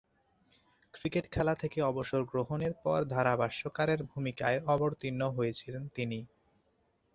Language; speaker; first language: Bangla; non-native, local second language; Chittagonian